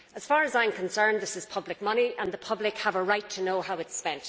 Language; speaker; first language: English; native; English